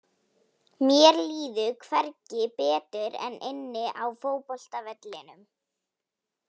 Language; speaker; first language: Icelandic; non-native, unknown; Polish